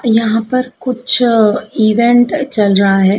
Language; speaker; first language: Hindi; native; Hindi